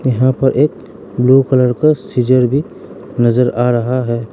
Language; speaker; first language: Hindi; non-native, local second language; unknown